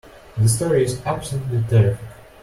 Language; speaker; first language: English; non-native, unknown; Russian